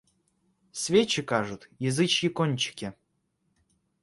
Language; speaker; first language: Russian; native; Russian